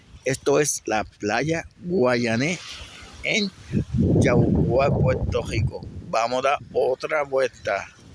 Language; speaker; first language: Spanish; native; Spanish